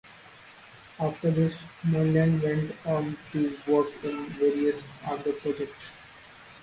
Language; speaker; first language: English; non-native, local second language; Marathi